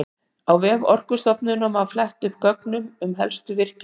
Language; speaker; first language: Icelandic; native; Icelandic